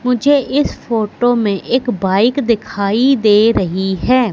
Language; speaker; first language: Hindi; native; Hindi